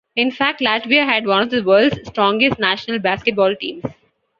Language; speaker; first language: English; non-native, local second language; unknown